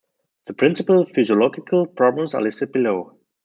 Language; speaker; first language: English; non-native, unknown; German